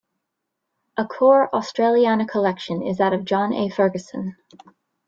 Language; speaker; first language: English; native; English